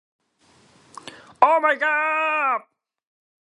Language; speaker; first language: English; non-native, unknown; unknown